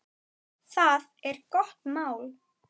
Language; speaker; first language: Icelandic; native; Icelandic